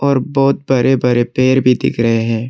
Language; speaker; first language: Hindi; non-native, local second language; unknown